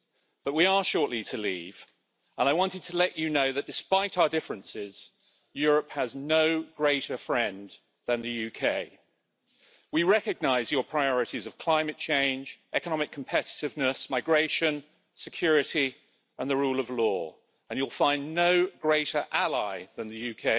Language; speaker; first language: English; native; English